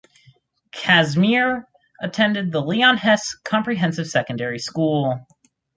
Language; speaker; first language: English; native; English